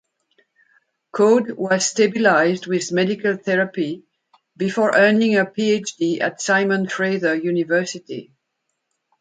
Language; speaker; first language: English; non-native, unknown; French